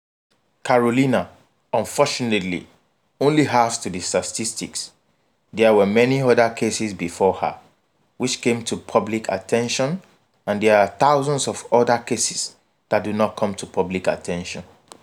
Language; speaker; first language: English; non-native, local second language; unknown